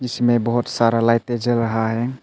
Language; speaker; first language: Hindi; non-native, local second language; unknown